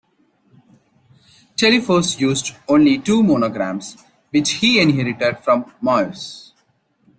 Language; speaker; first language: English; non-native, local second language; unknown